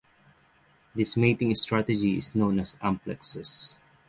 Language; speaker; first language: English; non-native, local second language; Filipino